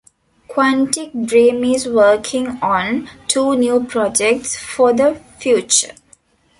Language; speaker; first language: English; non-native, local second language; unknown